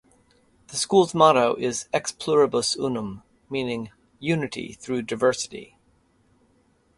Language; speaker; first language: English; native; English